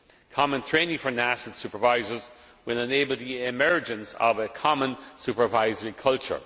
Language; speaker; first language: English; non-native, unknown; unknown